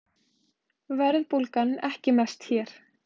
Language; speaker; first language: Icelandic; native; Icelandic